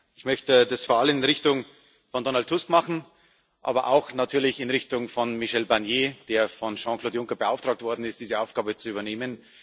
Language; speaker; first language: German; native; German